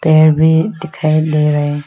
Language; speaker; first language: Hindi; non-native, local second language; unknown